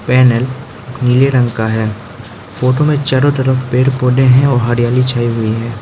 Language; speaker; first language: Hindi; non-native, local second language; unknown